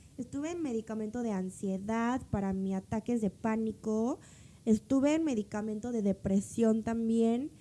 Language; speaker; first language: Spanish; early bilingual, other home language; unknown